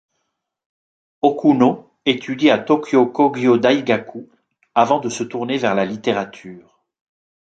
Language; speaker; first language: French; native; French